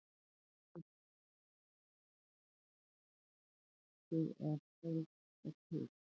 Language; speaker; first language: Icelandic; native; Icelandic